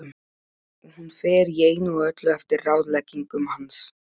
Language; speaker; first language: Icelandic; non-native, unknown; Polish